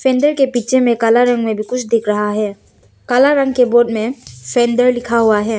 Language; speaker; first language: Hindi; non-native, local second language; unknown